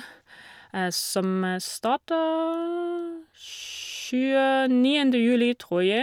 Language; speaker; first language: Norwegian; non-native, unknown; German